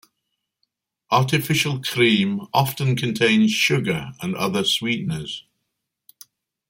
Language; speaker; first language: English; native; English